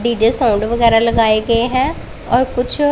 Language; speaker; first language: Hindi; non-native, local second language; Punjabi